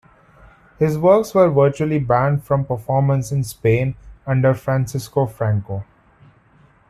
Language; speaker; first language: English; non-native, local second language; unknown